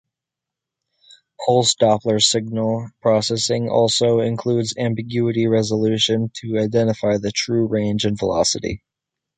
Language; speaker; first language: English; native; English